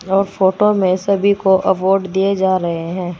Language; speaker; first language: Hindi; native; Hindi